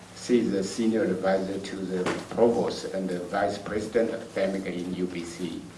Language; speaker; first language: English; non-native, fluent; Chinese